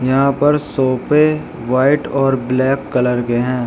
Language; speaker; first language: Hindi; native; Hindi